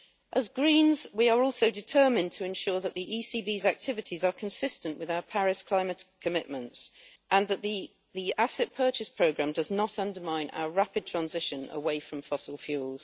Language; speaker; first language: English; native; English